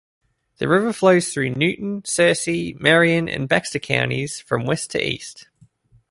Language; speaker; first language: English; native; English